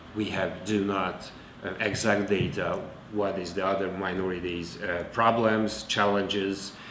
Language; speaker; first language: English; non-native, learner; Hungarian